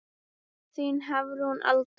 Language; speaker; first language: Icelandic; native; Icelandic